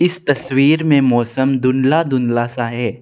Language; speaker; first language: Hindi; non-native, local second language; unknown